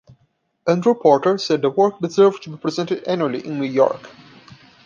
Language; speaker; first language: English; non-native, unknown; Portuguese